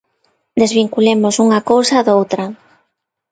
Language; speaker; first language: Galician; non-native, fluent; Spanish